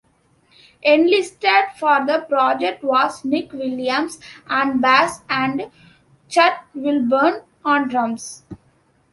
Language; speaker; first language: English; non-native, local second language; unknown